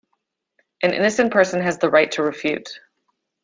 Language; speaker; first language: English; native; English